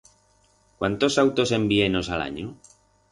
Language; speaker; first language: Aragonese; non-native, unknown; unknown